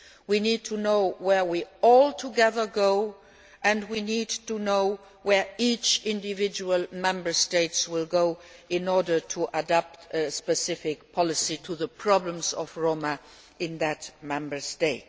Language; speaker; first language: English; non-native, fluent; Luxembourgish